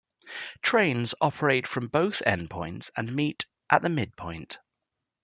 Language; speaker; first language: English; native; English